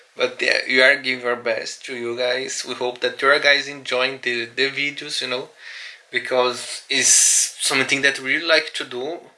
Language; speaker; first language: English; non-native, learner; Portuguese